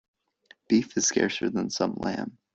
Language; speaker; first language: English; native; English